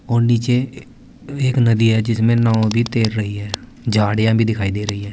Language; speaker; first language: Hindi; native; Hindi